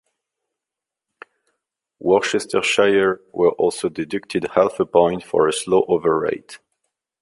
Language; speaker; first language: English; non-native, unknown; French